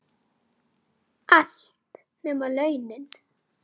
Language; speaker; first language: Icelandic; native; Icelandic